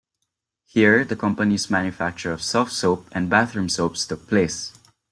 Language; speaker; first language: English; non-native, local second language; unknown